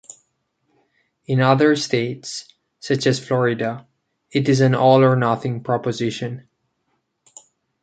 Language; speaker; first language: English; non-native, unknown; Catalan